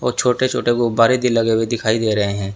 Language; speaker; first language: Hindi; native; Hindi